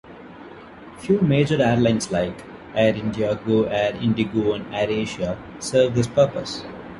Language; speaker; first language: English; non-native, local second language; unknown